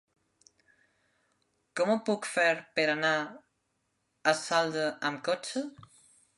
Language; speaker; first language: Catalan; non-native, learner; Spanish